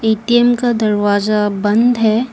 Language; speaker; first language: Hindi; non-native, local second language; Assamese